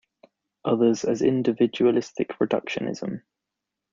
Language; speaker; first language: English; native; English